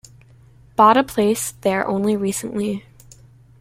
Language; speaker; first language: English; native; English